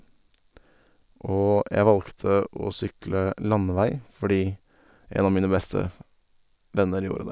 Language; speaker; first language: Norwegian; native; Norwegian